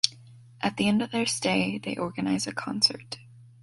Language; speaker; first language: English; native; English